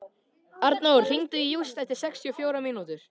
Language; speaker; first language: Icelandic; native; Icelandic